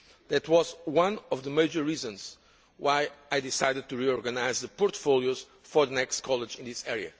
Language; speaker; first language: English; non-native, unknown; Portuguese